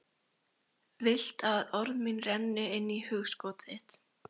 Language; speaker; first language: Icelandic; native; Icelandic